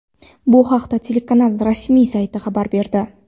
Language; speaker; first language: Uzbek; non-native, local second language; Kara-Kalpak